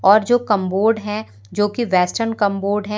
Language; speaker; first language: Hindi; native; Hindi